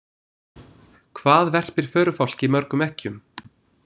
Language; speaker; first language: Icelandic; non-native, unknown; English